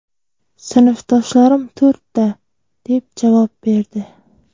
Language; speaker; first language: Uzbek; native; Uzbek